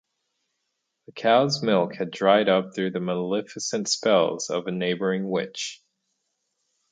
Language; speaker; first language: English; native; English